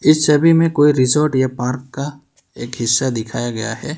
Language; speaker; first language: Hindi; non-native, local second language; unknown